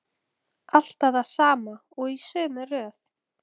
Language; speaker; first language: Icelandic; native; Icelandic